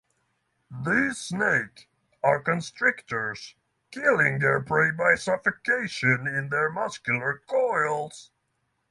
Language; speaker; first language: English; non-native, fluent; Norwegian